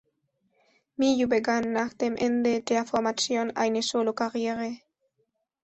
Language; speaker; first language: German; non-native, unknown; Spanish